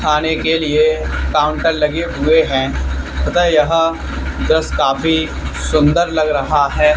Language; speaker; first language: Hindi; native; Hindi